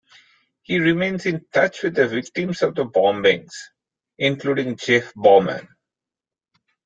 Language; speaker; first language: English; non-native, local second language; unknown